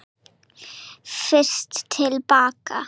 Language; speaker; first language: Icelandic; non-native, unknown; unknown